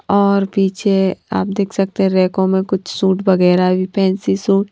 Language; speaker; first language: Hindi; non-native, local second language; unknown